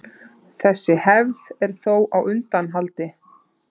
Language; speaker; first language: Icelandic; native; Icelandic